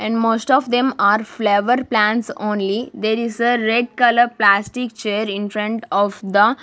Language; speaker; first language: English; non-native, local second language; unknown